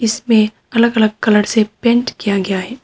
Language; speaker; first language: Hindi; non-native, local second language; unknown